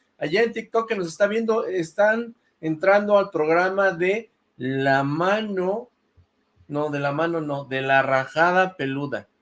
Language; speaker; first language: Spanish; native; Spanish